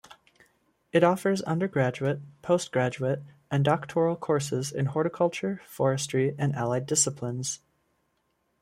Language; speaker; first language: English; native; English